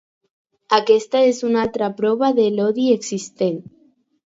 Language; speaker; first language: Catalan; non-native, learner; Spanish